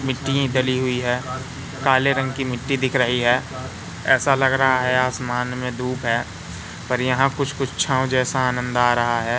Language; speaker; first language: Hindi; native; Hindi